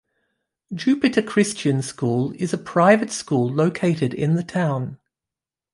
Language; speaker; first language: English; non-native, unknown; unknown